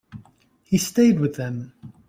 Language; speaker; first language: English; native; English